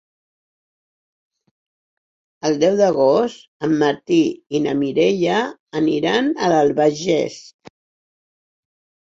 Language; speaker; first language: Catalan; non-native, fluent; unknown